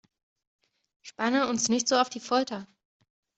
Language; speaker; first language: German; native; German